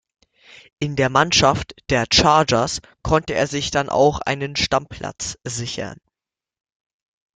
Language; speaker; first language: German; native; German